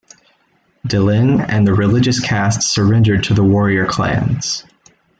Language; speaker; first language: English; native; English